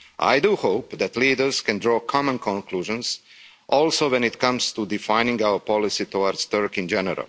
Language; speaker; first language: English; non-native, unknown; Croatian